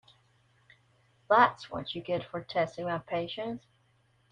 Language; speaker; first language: English; non-native, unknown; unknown